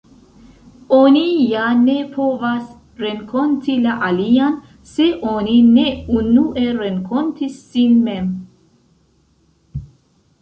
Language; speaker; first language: Esperanto; non-native, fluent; Central Kurdish